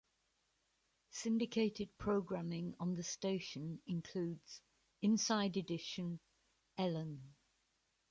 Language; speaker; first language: English; native; English